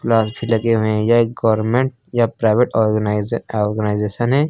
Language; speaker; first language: Hindi; native; Hindi